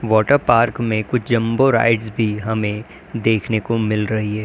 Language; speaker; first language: Hindi; native; Hindi